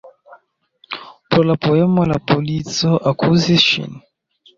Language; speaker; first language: Esperanto; non-native, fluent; Chinese